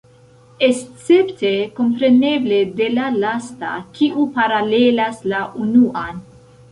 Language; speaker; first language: Esperanto; non-native, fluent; Central Kurdish